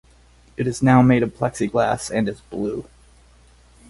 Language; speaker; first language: English; native; English